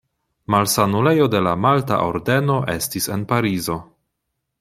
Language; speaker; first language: Esperanto; non-native, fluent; Polish